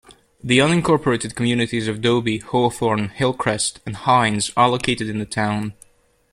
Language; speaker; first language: English; native; English